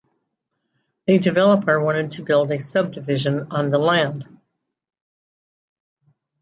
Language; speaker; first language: English; native; English